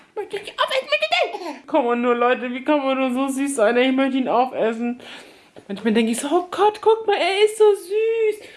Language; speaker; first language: German; early bilingual, other home language; Turkish